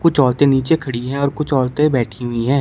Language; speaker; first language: Hindi; native; Hindi